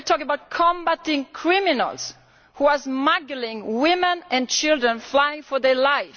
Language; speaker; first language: English; non-native, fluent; Italian